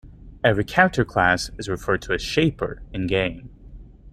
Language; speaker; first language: English; native; English